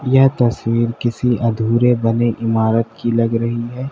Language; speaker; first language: Hindi; native; Hindi